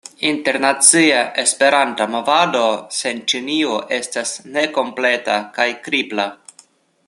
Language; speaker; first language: Esperanto; non-native, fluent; Russian